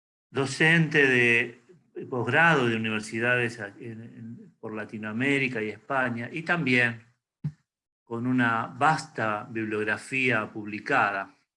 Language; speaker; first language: Spanish; native; Spanish